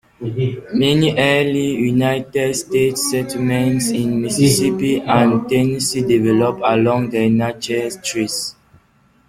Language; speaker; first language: English; non-native, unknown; French